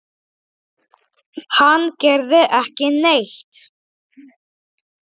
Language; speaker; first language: Icelandic; non-native, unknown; Polish